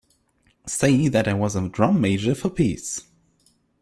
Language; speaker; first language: English; non-native, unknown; German